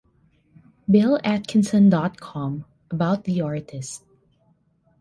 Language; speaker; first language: English; non-native, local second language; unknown